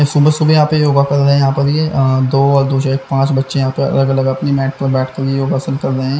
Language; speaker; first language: Hindi; native; Hindi